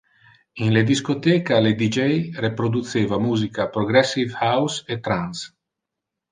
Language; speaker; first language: Interlingua; non-native, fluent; Italian